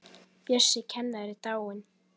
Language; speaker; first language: Icelandic; native; Icelandic